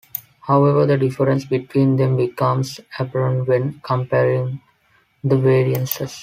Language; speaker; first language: English; non-native, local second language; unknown